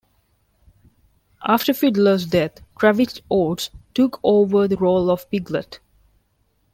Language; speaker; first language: English; non-native, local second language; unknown